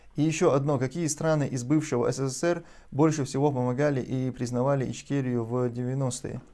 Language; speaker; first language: Russian; non-native, local second language; Chechen